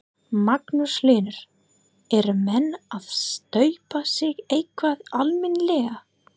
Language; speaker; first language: Icelandic; non-native, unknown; English